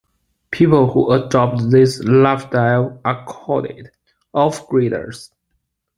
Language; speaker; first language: English; non-native, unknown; Chinese